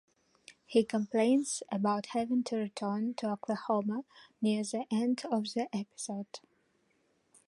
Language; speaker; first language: English; non-native, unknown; Belarusian